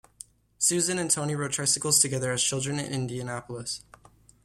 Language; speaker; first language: English; native; English